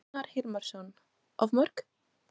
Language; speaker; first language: Icelandic; non-native, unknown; Portuguese